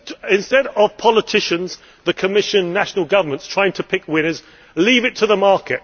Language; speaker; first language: English; native; English